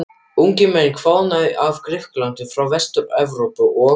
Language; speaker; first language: Icelandic; non-native, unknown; German